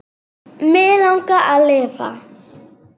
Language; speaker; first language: Icelandic; non-native, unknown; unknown